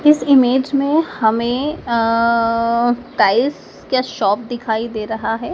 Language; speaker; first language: Hindi; native; Hindi